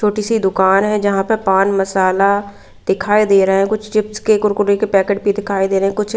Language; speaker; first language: Hindi; native; Hindi